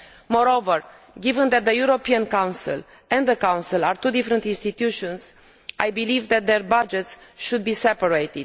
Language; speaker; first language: English; non-native, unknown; Romanian